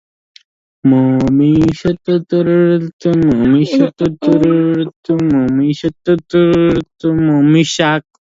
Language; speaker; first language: English; native; English